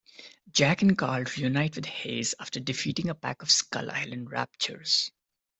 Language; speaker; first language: English; non-native, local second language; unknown